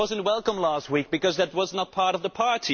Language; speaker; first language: English; non-native, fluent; Dutch